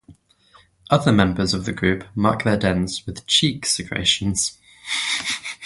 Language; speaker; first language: English; native; English